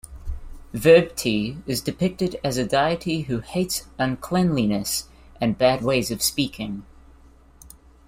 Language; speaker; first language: English; native; English